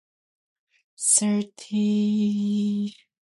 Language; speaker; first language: English; non-native, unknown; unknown